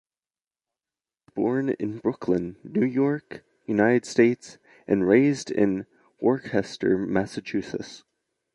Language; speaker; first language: English; native; English